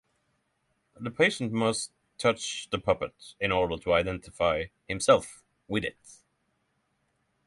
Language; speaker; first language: English; non-native, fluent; Norwegian